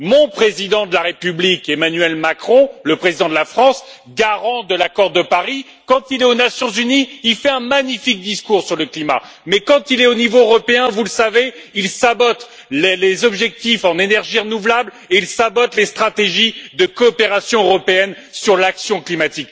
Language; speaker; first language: French; native; French